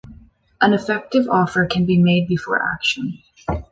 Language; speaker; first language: English; native; English